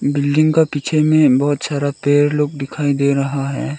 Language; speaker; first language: Hindi; non-native, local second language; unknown